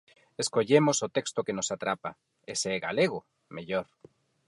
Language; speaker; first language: Galician; non-native, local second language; Spanish